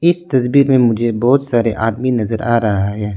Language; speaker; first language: Hindi; non-native, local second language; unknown